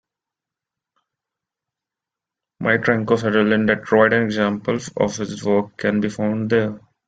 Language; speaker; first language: English; non-native, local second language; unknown